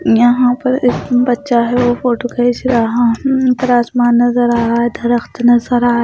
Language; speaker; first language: Hindi; non-native, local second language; Punjabi